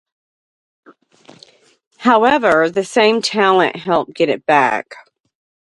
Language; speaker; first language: English; native; English